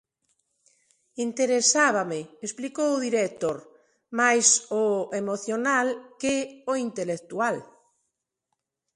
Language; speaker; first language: Galician; non-native, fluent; Spanish